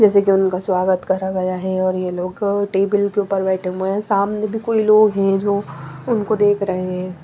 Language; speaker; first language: Hindi; non-native, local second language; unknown